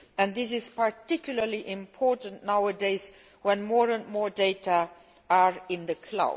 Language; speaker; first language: English; non-native, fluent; Luxembourgish